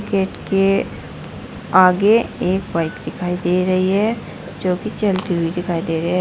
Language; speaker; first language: Hindi; native; Hindi